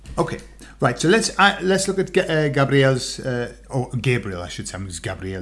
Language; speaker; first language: English; native; English